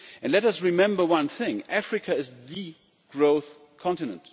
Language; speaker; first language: English; non-native, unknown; German